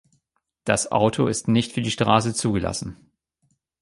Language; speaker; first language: German; native; German